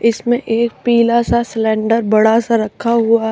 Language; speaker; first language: Hindi; native; Hindi